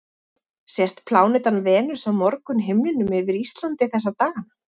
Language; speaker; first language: Icelandic; native; Icelandic